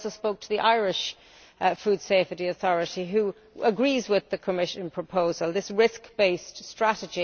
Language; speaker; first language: English; native; English